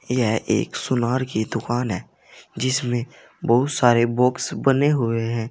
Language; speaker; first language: Hindi; native; Hindi